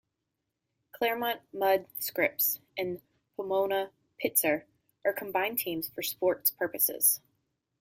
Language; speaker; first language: English; native; English